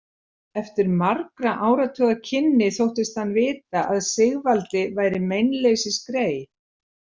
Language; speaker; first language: Icelandic; native; Icelandic